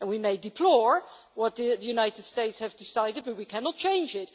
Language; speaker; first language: English; non-native, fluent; Dutch